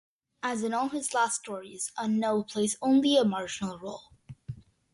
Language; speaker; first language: English; early bilingual, other home language; Malayalam